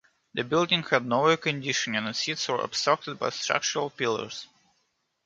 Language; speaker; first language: English; non-native, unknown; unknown